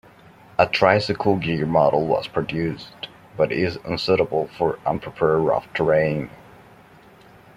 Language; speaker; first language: English; non-native, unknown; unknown